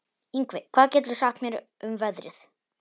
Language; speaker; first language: Icelandic; non-native, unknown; Polish